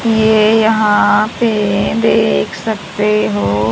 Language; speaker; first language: Hindi; native; Hindi